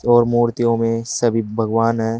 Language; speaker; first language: Hindi; native; Hindi